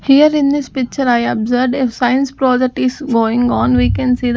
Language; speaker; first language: English; non-native, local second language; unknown